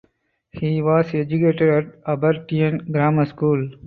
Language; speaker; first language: English; non-native, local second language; Tamil